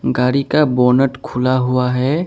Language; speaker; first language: Hindi; non-native, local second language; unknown